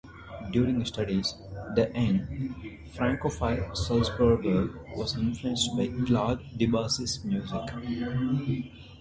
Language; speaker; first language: English; non-native, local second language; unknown